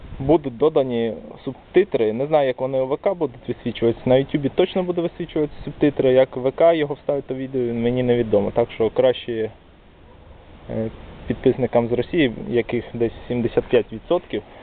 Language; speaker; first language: Ukrainian; non-native, local second language; Russian